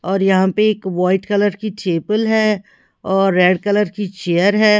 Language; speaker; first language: Hindi; native; Hindi